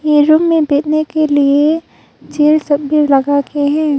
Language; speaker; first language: Hindi; non-native, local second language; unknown